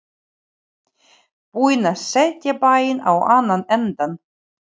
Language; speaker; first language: Icelandic; non-native, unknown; Ukrainian